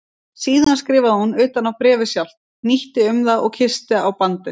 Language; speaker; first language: Icelandic; native; Icelandic